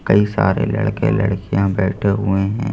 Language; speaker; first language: Hindi; native; Hindi